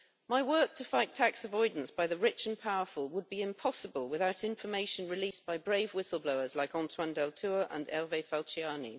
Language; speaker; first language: English; native; English